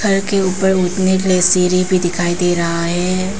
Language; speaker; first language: Hindi; non-native, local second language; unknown